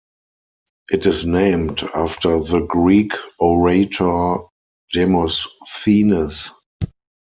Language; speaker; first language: English; non-native, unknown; German